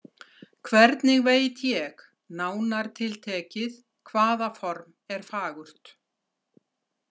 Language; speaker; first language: Icelandic; native; Icelandic